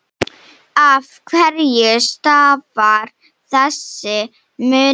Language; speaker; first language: Icelandic; non-native, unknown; Slovenian